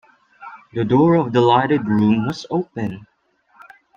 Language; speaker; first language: English; non-native, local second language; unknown